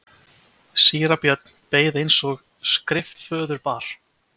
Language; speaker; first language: Icelandic; native; Icelandic